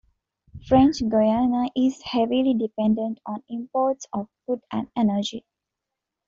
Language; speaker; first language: English; non-native, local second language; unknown